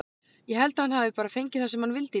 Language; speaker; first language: Icelandic; native; Icelandic